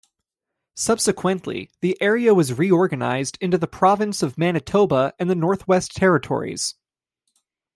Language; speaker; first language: English; native; English